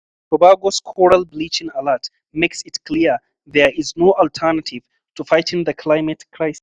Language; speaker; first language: English; non-native, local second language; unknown